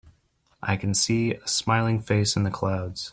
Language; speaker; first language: English; native; English